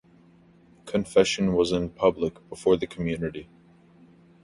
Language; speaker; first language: English; native; English